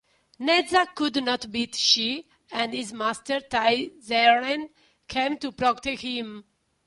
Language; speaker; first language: English; non-native, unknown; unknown